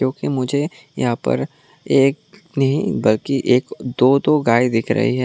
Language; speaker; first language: Hindi; non-native, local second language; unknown